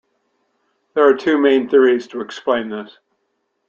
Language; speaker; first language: English; native; English